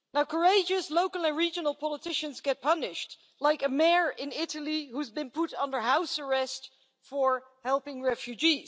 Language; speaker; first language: English; non-native, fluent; Dutch